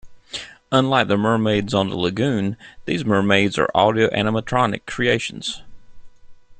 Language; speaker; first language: English; native; English